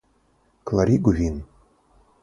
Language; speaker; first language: Esperanto; non-native, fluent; Russian